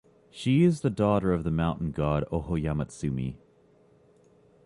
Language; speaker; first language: English; native; English